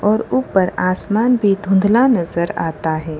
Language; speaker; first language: Hindi; non-native, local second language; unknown